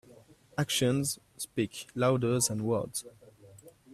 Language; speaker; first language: English; native; English